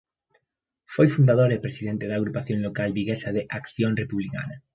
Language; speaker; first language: Galician; native; Galician